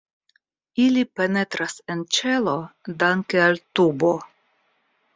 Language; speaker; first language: Esperanto; non-native, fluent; Russian